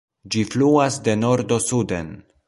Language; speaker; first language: Esperanto; non-native, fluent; Polish